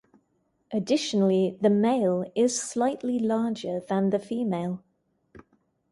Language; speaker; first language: English; native; English